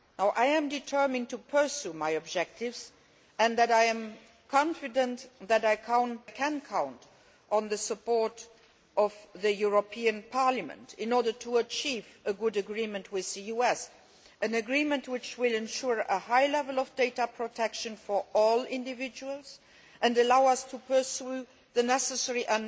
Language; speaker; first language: English; non-native, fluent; Luxembourgish